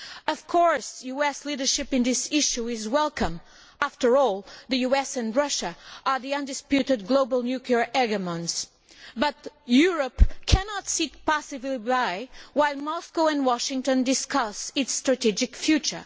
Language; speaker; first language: English; non-native, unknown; Portuguese